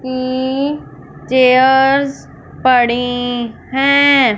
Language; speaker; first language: Hindi; non-native, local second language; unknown